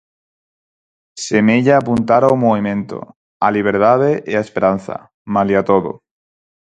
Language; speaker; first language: Galician; non-native, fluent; Spanish